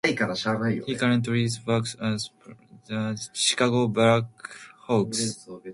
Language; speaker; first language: English; non-native, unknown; Japanese